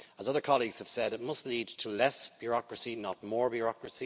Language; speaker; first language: English; native; English